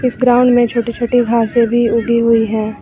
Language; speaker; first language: Hindi; native; Hindi